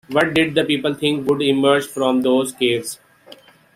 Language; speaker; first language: English; native; English